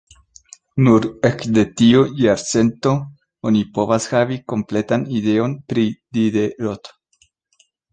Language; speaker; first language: Esperanto; non-native, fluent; Spanish